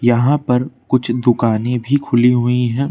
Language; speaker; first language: Hindi; native; Hindi